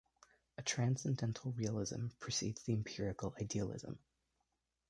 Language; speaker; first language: English; native; English